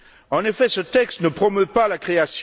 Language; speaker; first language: French; native; French